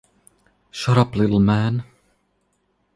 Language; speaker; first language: English; non-native, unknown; Croatian